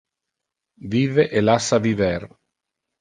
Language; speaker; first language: Interlingua; non-native, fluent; Italian